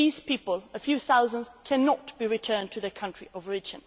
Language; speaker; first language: English; non-native, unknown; Swedish